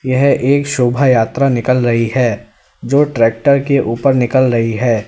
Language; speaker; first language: Hindi; native; Hindi